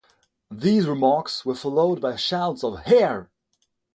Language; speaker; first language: English; non-native, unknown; French